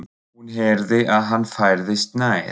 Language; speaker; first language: Icelandic; non-native, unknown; German